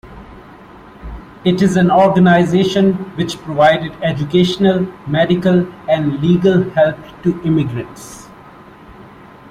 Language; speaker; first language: English; non-native, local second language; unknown